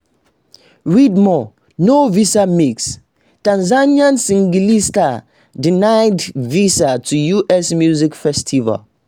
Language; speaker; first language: English; non-native, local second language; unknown